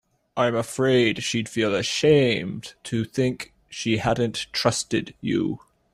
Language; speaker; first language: English; native; English